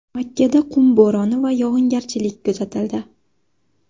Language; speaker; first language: Uzbek; native; Uzbek